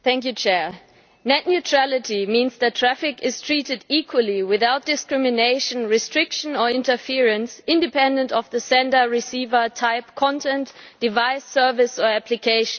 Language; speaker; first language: English; non-native, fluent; German